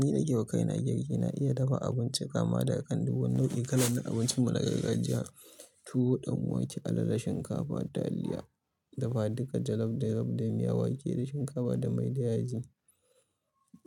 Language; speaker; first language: Hausa; native; Hausa